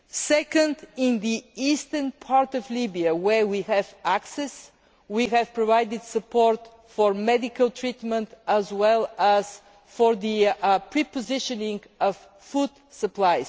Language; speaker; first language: English; non-native, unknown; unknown